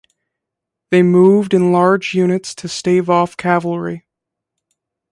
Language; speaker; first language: English; native; English